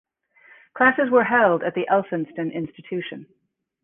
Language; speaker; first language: English; native; English